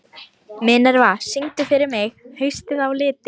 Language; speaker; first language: Icelandic; non-native, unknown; Lithuanian